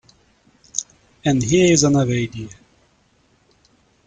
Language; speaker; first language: English; non-native, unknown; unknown